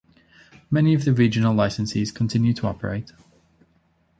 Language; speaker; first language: English; native; English